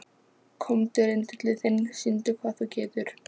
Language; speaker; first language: Icelandic; non-native, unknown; Polish